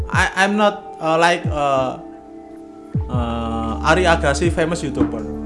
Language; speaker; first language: English; non-native, learner; Indonesian